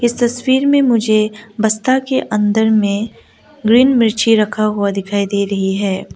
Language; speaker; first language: Hindi; non-native, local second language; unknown